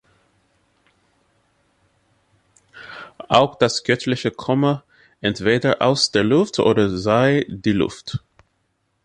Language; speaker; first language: German; non-native, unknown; English